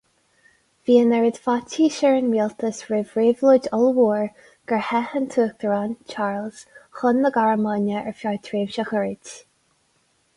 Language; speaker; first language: Irish; non-native, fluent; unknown